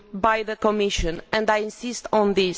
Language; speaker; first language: English; non-native, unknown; Romanian